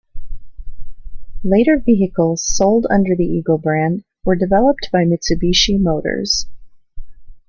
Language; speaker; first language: English; native; English